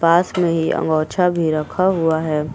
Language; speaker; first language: Hindi; native; Hindi